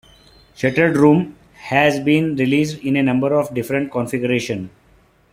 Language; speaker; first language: English; non-native, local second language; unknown